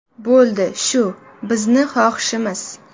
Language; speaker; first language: Uzbek; native; Uzbek